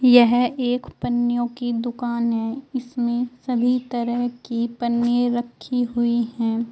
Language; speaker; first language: Hindi; native; Hindi